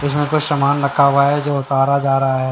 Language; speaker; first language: Hindi; native; Hindi